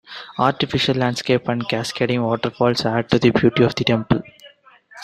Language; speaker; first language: English; non-native, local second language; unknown